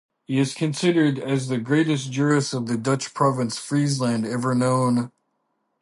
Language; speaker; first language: English; native; English